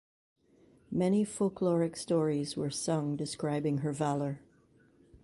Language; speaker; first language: English; native; English